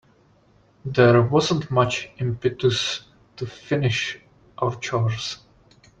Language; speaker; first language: English; non-native, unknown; Czech